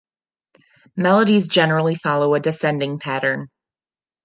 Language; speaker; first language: English; non-native, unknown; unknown